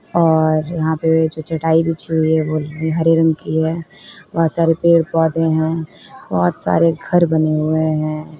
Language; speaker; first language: Hindi; native; Hindi